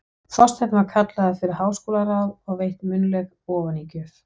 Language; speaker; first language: Icelandic; non-native, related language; Danish